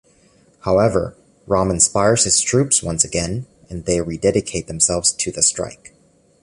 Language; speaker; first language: English; native; English